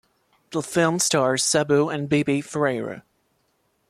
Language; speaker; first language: English; non-native, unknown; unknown